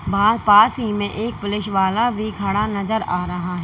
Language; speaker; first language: Hindi; native; Hindi